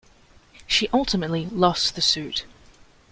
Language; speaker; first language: English; native; English